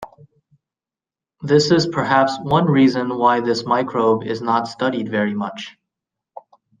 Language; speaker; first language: English; native; English